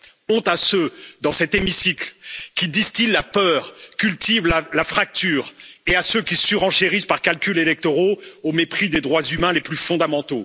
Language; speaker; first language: French; native; French